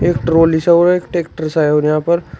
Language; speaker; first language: Hindi; native; Hindi